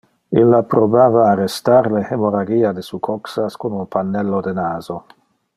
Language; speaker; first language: Interlingua; non-native, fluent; Dutch